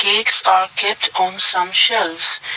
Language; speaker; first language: English; non-native, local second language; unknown